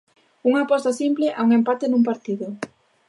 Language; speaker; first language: Galician; native; Galician